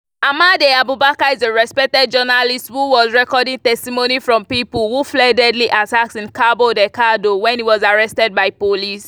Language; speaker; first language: English; non-native, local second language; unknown